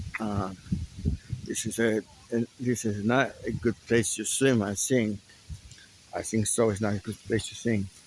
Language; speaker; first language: English; non-native, local second language; Spanish